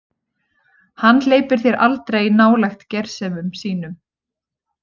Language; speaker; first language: Icelandic; native; Icelandic